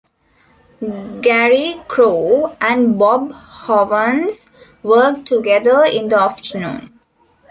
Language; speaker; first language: English; non-native, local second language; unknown